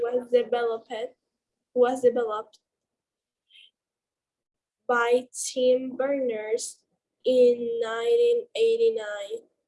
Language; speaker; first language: English; non-native, learner; Spanish